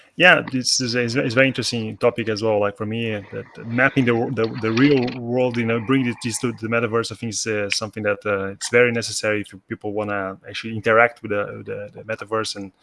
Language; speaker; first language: English; non-native, fluent; Portuguese